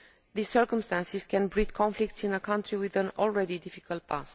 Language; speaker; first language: English; non-native, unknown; Romanian